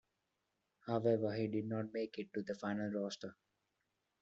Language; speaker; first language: English; non-native, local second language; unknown